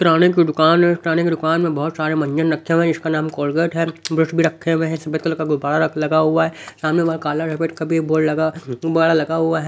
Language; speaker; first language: Hindi; native; Hindi